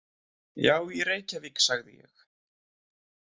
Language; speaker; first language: Icelandic; native; Icelandic